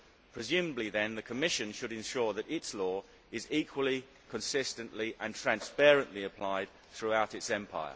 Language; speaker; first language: English; native; English